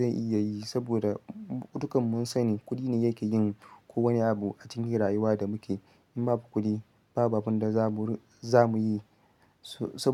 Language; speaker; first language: Hausa; non-native, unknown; Yoruba